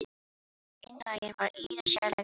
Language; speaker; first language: Icelandic; non-native, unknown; Filipino